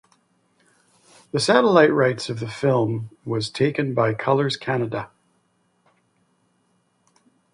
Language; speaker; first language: English; native; English